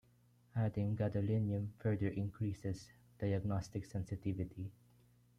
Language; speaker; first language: English; non-native, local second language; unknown